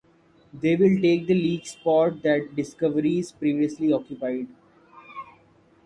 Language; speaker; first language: English; non-native, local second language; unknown